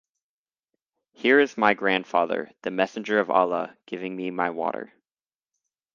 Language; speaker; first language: English; native; English